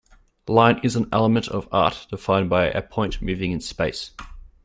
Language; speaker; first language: English; native; English